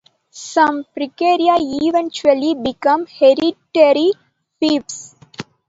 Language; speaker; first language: English; non-native, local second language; Tamil